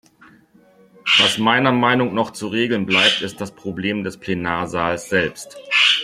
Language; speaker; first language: German; native; German